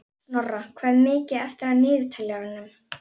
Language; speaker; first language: Icelandic; native; Icelandic